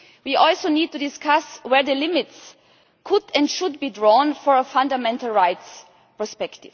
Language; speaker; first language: English; non-native, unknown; German